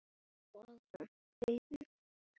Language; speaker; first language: Icelandic; native; Icelandic